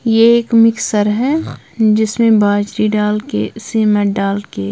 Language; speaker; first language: Hindi; non-native, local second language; Punjabi